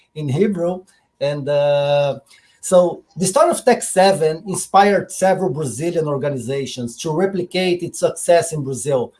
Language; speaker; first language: English; non-native, fluent; Portuguese